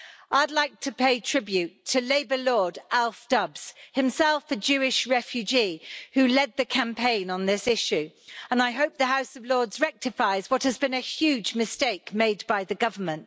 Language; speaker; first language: English; native; English